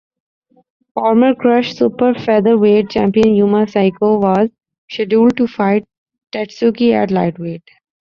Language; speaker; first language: English; non-native, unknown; Urdu